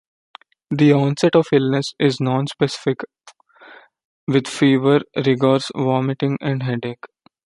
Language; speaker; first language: English; non-native, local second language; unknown